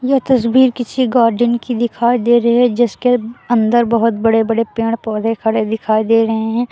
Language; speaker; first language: Hindi; native; Hindi